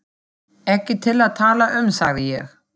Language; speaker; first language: Icelandic; non-native, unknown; German